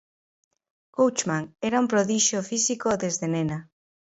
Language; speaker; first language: Galician; native; Galician